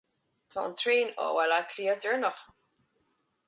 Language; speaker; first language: Irish; native; Irish